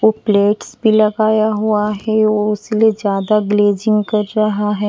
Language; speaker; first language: Hindi; non-native, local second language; Bhojpuri